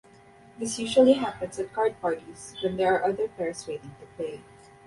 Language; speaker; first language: English; non-native, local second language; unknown